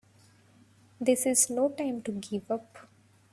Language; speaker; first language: English; non-native, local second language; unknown